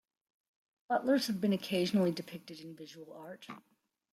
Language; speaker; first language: English; native; English